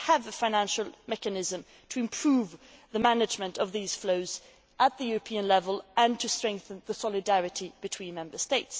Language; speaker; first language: English; non-native, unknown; Swedish